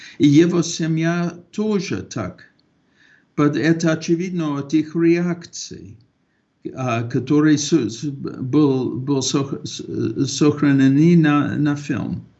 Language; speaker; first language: Russian; non-native, fluent; English